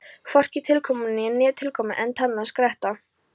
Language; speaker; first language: Icelandic; non-native, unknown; Polish